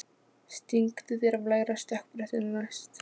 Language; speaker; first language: Icelandic; non-native, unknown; Polish